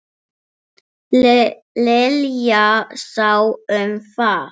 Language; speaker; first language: Icelandic; non-native, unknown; English